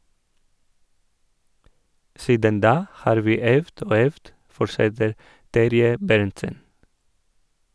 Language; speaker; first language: Norwegian; non-native, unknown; Greek